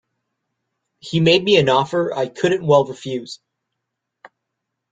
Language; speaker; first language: English; native; English